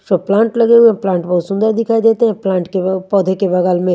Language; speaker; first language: Hindi; native; Hindi